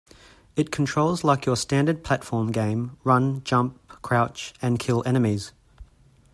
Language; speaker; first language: English; native; English